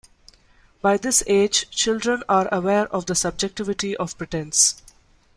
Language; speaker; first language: English; non-native, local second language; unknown